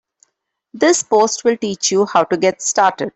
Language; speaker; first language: English; non-native, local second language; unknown